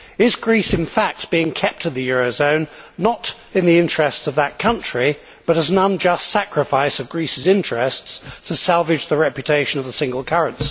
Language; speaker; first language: English; native; English